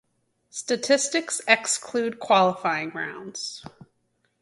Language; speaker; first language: English; native; English